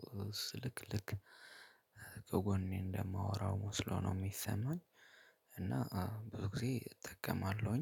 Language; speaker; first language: Amharic; native; Amharic